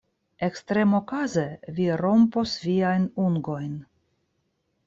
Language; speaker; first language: Esperanto; non-native, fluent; Russian